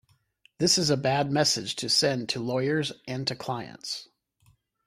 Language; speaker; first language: English; native; English